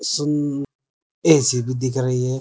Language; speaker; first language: Hindi; native; Hindi